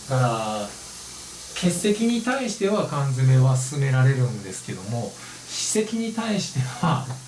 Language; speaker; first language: Japanese; native; Japanese